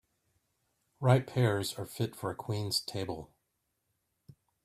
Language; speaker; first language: English; native; English